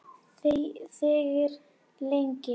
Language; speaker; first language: Icelandic; non-native, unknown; Polish